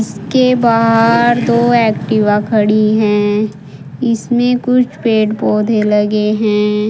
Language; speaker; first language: Hindi; native; Hindi